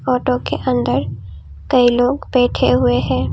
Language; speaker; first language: Hindi; non-native, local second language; Assamese